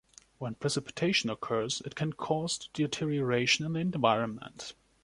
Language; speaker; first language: English; non-native, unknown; German